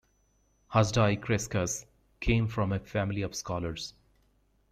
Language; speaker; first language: English; native; English